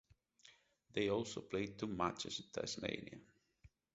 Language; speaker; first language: English; non-native, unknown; Catalan